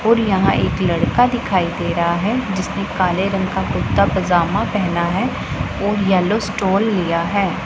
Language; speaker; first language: Hindi; non-native, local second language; Punjabi